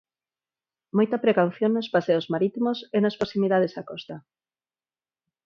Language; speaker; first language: Galician; non-native, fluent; Spanish